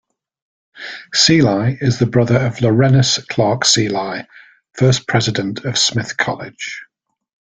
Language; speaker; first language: English; native; English